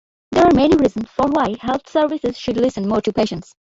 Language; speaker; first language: English; non-native, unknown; Bangla